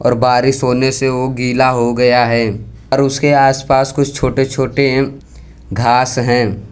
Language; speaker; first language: Hindi; non-native, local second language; Gujarati